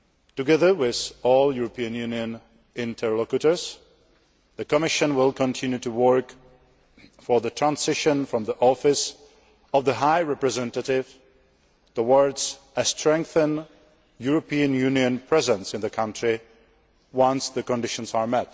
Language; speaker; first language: English; non-native, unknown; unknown